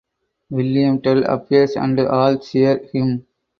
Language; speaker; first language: English; non-native, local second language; Tamil